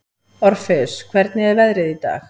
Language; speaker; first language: Icelandic; native; Icelandic